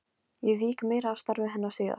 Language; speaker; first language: Icelandic; non-native, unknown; Polish